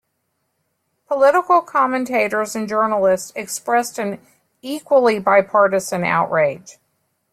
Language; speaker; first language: English; native; English